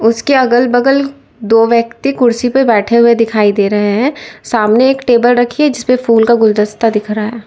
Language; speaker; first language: Hindi; native; Hindi